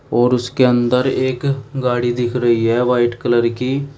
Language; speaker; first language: Hindi; native; Hindi